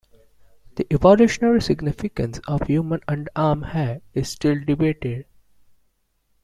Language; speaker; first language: English; non-native, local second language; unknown